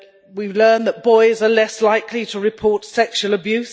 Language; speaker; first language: English; native; English